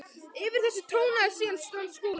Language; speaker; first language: Icelandic; native; Icelandic